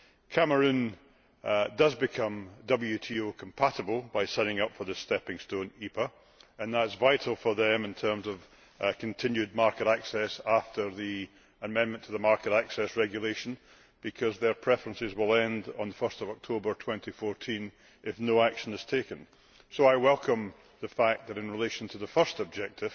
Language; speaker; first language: English; native; English